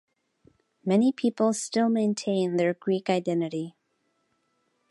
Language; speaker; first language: English; native; English